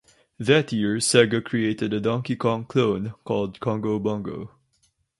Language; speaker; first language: English; non-native, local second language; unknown